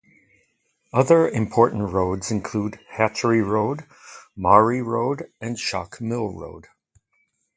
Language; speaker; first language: English; non-native, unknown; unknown